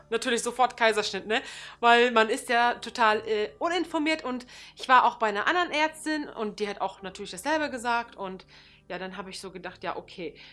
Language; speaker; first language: German; early bilingual, other home language; Turkish